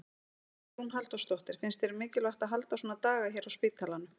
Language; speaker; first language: Icelandic; native; Icelandic